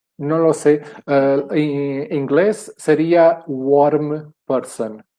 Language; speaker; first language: Spanish; non-native, related language; Portuguese